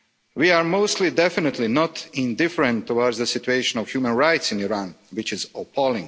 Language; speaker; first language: English; non-native, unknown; Croatian